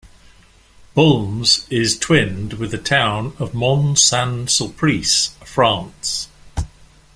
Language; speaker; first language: English; native; English